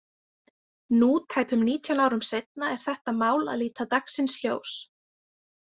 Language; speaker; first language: Icelandic; native; Icelandic